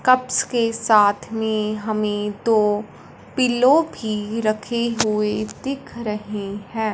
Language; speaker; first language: Hindi; non-native, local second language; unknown